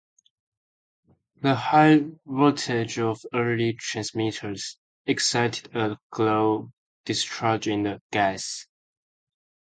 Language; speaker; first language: English; non-native, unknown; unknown